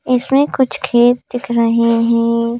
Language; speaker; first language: Hindi; native; Hindi